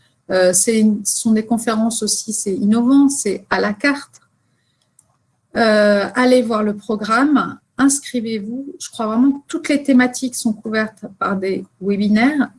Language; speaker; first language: French; native; French